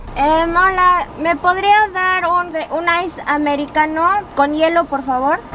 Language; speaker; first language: Spanish; early bilingual, other home language; Korean